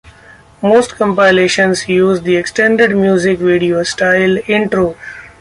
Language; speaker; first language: English; non-native, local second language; Marathi